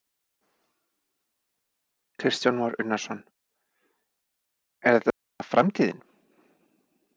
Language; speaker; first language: Icelandic; native; Icelandic